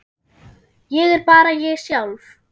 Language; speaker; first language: Icelandic; non-native, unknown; German